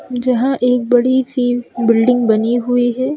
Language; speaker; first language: Hindi; native; Hindi